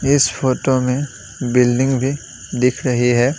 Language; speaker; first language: Hindi; non-native, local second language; Assamese